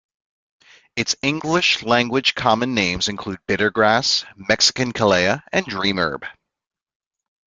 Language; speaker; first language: English; native; English